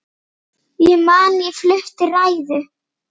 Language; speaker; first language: Icelandic; native; Icelandic